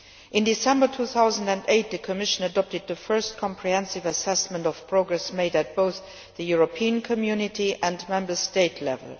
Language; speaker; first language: English; non-native, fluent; Luxembourgish